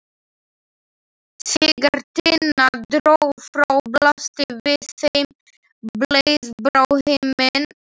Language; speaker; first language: Icelandic; non-native, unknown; Slovak